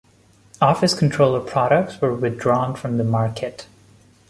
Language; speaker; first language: English; non-native, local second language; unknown